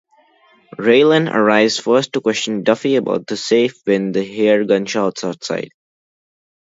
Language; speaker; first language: English; non-native, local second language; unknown